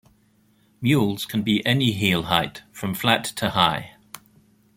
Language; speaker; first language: English; native; English